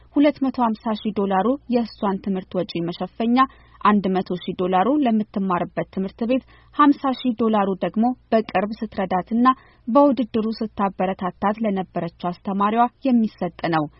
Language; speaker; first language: Amharic; native; Amharic